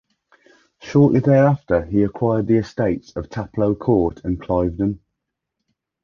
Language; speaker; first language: English; native; English